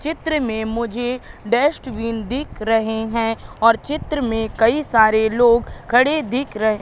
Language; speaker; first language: Hindi; native; Hindi